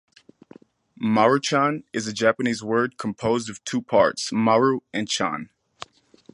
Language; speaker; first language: English; native; English